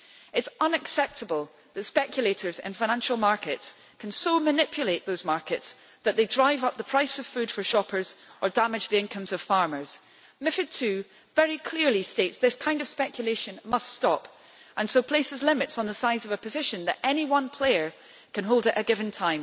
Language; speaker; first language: English; native; English